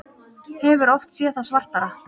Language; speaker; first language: Icelandic; native; Icelandic